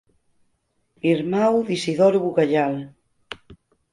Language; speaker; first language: Galician; native; Galician